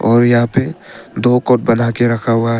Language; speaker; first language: Hindi; non-native, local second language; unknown